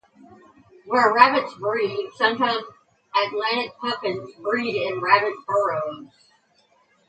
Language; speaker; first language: English; native; English